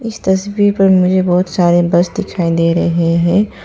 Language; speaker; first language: Hindi; non-native, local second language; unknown